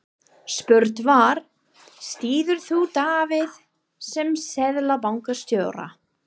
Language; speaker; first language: Icelandic; non-native, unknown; English